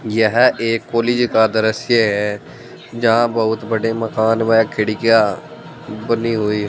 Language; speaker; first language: Hindi; native; Hindi